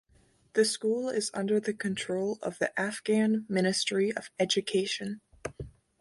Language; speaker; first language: English; native; English